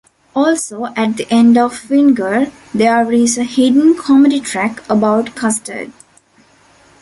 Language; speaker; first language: English; non-native, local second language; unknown